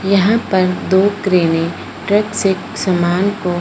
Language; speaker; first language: Hindi; non-native, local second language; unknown